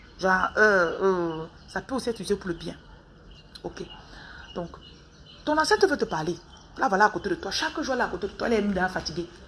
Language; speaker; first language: French; non-native, local second language; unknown